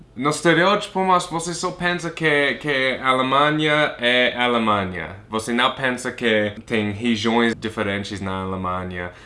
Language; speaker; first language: Portuguese; non-native, fluent; English